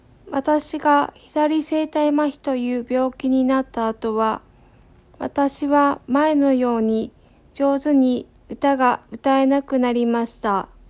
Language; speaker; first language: Japanese; native; Japanese